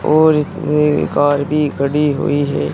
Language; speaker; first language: Hindi; native; Hindi